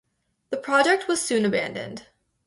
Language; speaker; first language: English; native; English